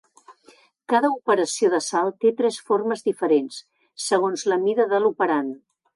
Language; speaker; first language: Catalan; native; Catalan